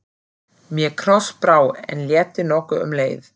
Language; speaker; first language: Icelandic; non-native, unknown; German